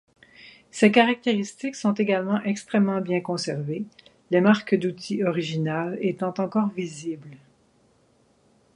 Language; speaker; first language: French; native; French